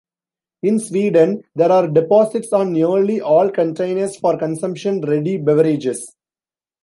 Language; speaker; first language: English; non-native, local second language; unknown